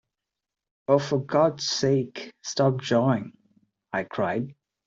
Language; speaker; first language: English; non-native, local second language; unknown